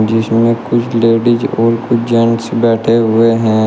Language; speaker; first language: Hindi; native; Hindi